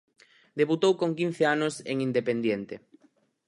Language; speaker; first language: Galician; native; Galician